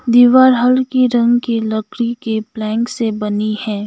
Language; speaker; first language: Hindi; non-native, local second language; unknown